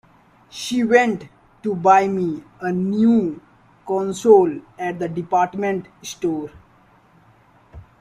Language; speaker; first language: English; non-native, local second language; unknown